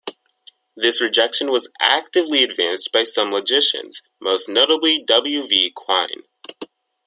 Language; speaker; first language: English; native; English